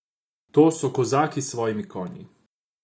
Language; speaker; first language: Slovenian; non-native, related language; Croatian